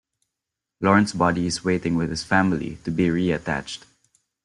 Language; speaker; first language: English; non-native, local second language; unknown